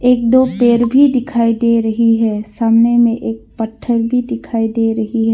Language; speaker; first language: Hindi; non-native, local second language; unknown